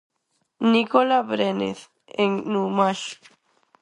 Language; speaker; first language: Galician; non-native, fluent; Spanish